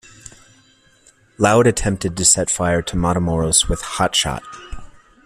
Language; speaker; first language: English; native; English